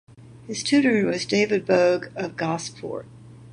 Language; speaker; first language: English; native; English